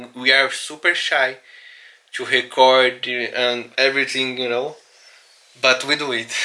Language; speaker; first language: English; non-native, learner; Portuguese